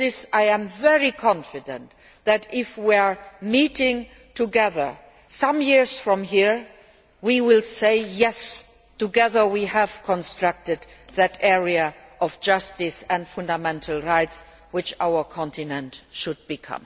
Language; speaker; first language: English; non-native, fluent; Luxembourgish